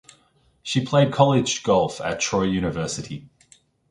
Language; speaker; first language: English; native; English